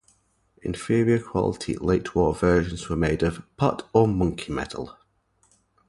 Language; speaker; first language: English; native; English